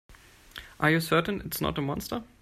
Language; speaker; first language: English; non-native, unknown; German